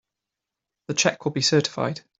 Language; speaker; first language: English; native; English